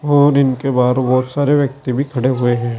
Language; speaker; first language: Hindi; native; Hindi